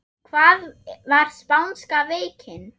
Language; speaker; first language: Icelandic; non-native, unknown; German